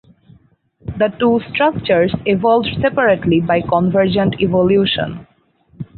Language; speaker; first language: English; non-native, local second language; Bangla